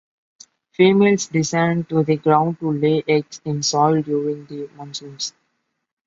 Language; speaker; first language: English; non-native, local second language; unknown